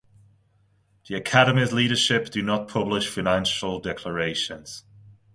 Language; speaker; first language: English; non-native, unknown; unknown